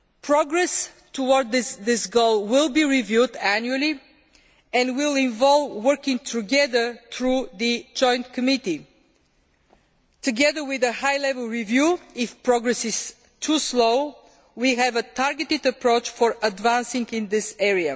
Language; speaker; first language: English; non-native, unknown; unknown